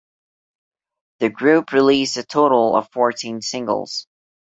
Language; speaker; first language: English; non-native, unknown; Portuguese